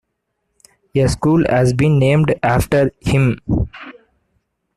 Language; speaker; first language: English; native; English